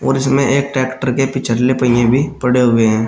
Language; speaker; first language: Hindi; native; Hindi